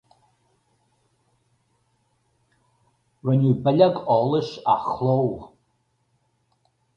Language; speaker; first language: Irish; native; Irish